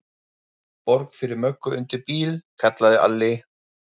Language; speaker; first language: Icelandic; non-native, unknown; German